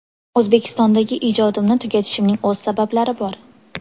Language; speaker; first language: Uzbek; native; Uzbek